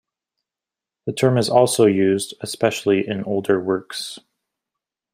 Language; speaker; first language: English; native; English